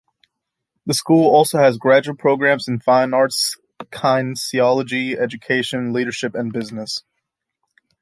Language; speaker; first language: English; native; English